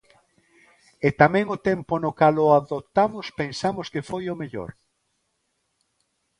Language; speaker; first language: Galician; non-native, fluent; Spanish